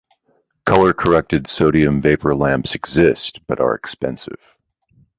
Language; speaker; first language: English; native; English